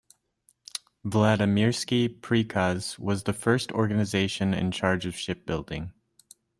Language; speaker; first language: English; native; English